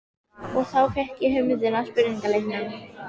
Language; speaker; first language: Icelandic; native; Icelandic